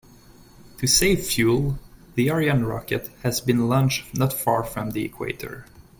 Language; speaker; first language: English; native; English